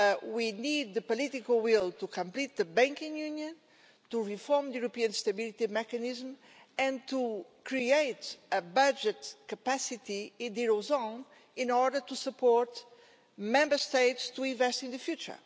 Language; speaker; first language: English; non-native, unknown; Portuguese